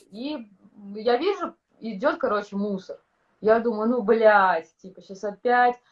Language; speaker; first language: Russian; native; Russian